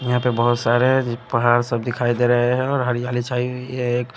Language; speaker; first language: Hindi; non-native, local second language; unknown